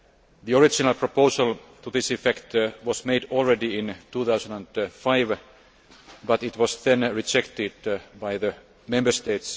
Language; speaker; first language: English; non-native, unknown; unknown